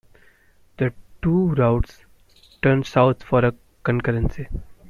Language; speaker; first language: English; non-native, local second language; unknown